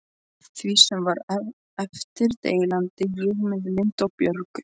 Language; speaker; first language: Icelandic; non-native, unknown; Polish